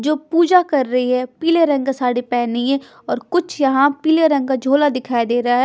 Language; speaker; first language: Hindi; non-native, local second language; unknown